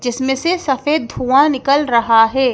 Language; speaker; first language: Hindi; native; Hindi